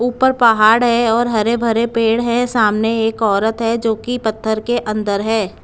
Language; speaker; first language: Hindi; non-native, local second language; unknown